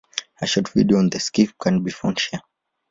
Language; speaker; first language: English; non-native, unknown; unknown